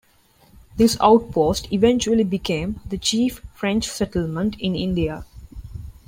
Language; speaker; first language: English; non-native, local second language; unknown